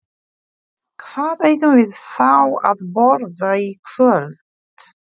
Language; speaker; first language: Icelandic; non-native, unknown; Polish